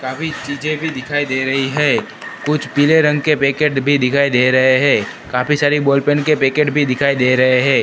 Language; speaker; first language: Hindi; non-native, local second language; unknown